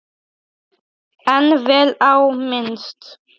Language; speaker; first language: Icelandic; non-native, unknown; Polish